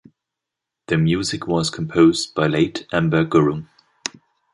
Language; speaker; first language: English; non-native, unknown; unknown